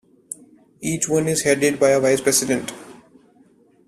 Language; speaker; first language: English; non-native, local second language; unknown